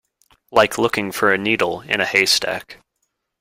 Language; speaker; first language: English; native; English